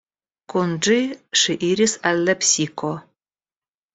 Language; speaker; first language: Esperanto; non-native, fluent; Russian